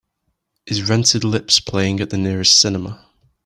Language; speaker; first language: English; native; English